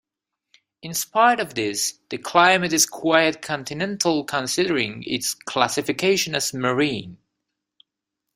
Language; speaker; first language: English; native; English